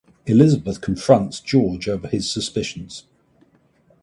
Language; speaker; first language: English; native; English